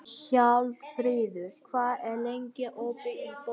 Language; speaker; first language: Icelandic; non-native, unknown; Vietnamese